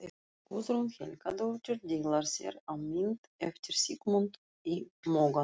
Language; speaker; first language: Icelandic; non-native, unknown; Russian